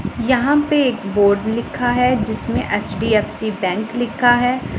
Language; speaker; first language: Hindi; non-native, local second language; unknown